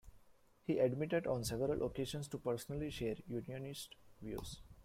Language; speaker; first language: English; non-native, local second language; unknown